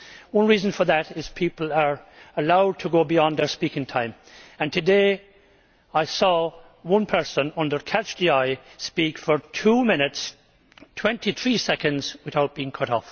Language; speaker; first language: English; native; English